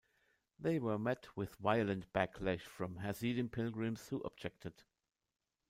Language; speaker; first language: English; non-native, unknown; German